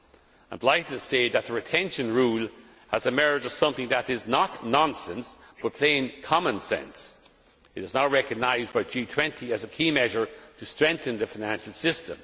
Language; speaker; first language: English; non-native, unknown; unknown